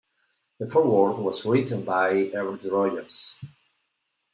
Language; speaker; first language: English; non-native, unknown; Spanish